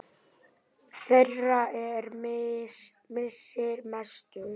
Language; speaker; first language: Icelandic; native; Icelandic